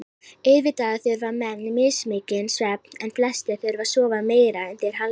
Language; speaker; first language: Icelandic; native; Icelandic